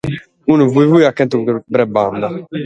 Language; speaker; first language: Sardinian; native; Sardinian